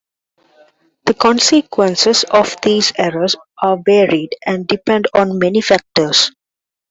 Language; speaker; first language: English; non-native, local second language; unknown